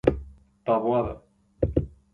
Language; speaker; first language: Galician; native; Galician